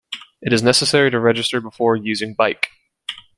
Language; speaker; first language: English; native; English